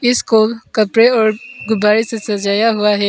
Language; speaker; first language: Hindi; non-native, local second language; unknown